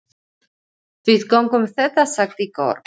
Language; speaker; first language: Icelandic; non-native, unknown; English